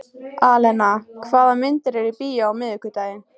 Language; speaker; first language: Icelandic; native; Icelandic